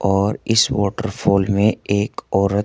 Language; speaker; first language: Hindi; native; Hindi